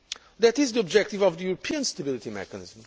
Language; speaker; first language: English; non-native, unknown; Portuguese